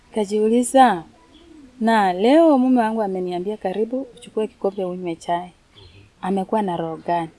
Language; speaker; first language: Swahili; non-native, local second language; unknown